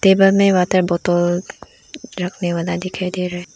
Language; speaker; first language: Hindi; non-native, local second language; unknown